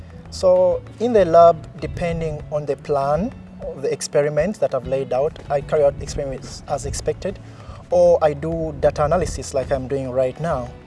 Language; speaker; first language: English; non-native, local second language; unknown